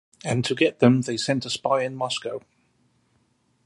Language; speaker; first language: English; native; English